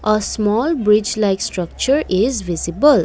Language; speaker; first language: English; non-native, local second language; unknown